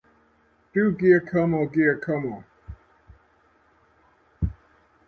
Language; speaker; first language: English; native; English